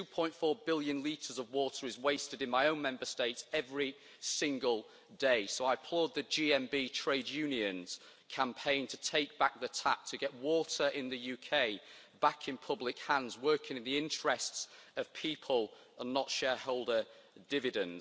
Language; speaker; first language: English; native; English